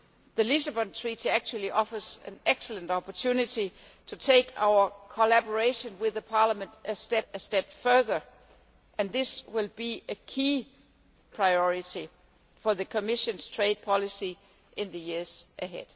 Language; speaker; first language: English; non-native, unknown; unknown